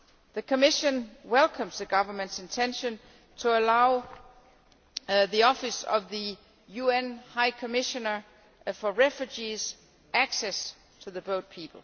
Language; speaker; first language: English; non-native, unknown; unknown